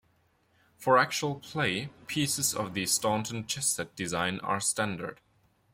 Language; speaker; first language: English; non-native, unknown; German